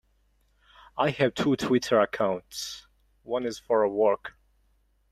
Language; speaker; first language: English; non-native, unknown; Mongolian